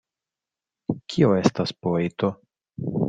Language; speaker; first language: Esperanto; non-native, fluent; Italian